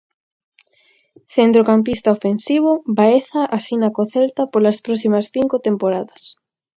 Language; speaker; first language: Galician; native; Galician